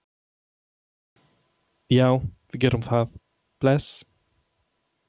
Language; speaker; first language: Icelandic; non-native, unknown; Polish